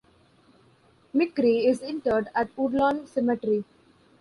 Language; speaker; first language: English; non-native, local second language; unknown